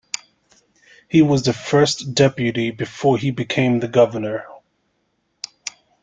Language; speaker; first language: English; native; English